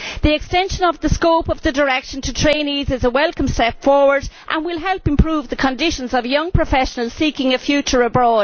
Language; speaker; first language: English; native; English